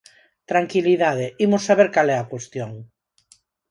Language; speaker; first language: Galician; non-native, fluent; Spanish